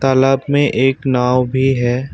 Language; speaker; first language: Hindi; non-native, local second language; Assamese